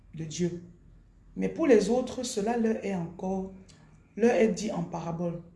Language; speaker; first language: French; non-native, local second language; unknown